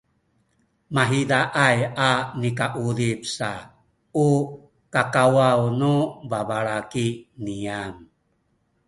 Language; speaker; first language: Sakizaya; native; Sakizaya